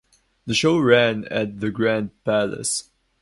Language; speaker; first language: English; non-native, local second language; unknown